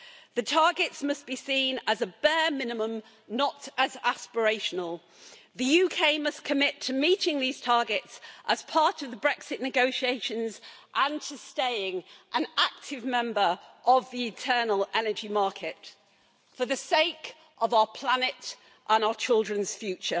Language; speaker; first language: English; native; English